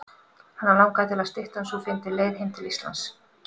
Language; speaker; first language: Icelandic; native; Icelandic